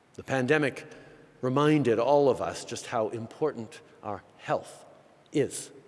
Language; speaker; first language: English; native; English